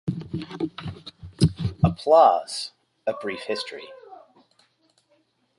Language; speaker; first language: English; native; English